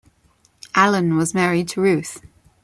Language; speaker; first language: English; non-native, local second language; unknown